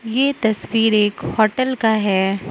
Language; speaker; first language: Hindi; non-native, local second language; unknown